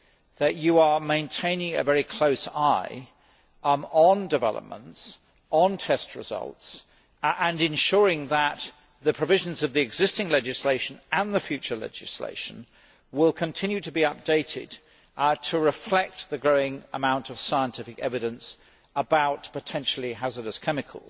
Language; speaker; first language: English; native; English